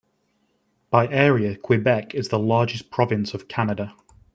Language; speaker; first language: English; native; English